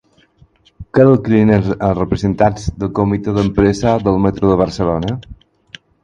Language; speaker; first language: Catalan; non-native, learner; Spanish